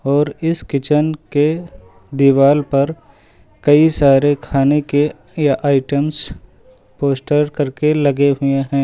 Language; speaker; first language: Hindi; native; Hindi